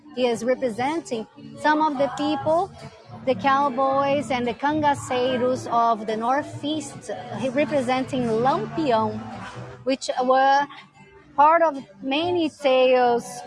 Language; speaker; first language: English; non-native, fluent; Portuguese